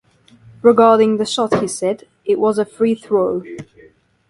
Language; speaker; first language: English; non-native, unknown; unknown